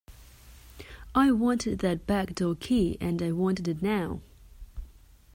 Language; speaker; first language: English; non-native, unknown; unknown